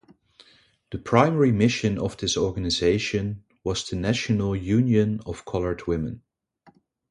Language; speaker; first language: English; non-native, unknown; Dutch